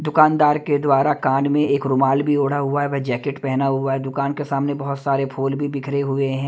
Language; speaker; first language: Hindi; native; Hindi